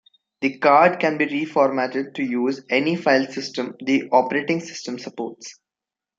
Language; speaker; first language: English; non-native, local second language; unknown